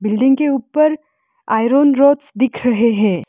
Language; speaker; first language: Hindi; non-native, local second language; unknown